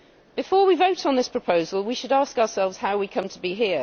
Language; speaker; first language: English; native; English